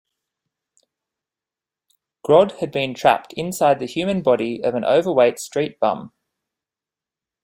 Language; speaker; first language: English; native; English